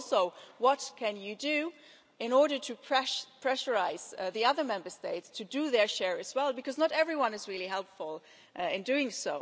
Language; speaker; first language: English; non-native, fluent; German